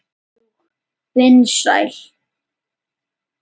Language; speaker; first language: Icelandic; native; Icelandic